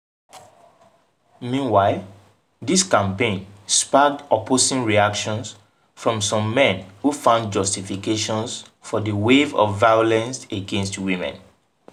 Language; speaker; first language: English; non-native, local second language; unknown